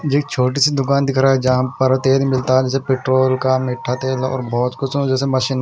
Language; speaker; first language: Hindi; non-native, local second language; Punjabi